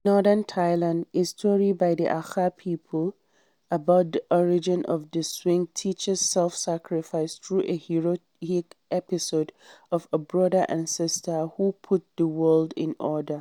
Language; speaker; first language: English; non-native, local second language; Hausa